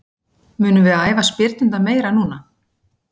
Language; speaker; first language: Icelandic; native; Icelandic